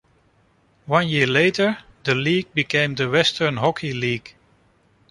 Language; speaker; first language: English; non-native, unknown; Dutch